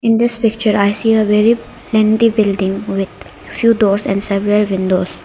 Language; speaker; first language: English; non-native, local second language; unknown